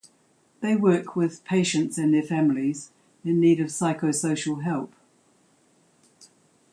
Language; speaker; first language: English; native; English